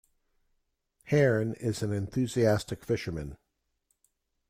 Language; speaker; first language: English; native; English